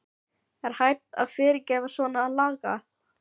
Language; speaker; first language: Icelandic; non-native, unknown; Filipino